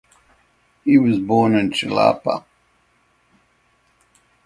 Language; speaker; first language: English; native; English